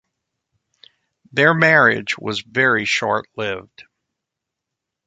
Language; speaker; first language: English; native; English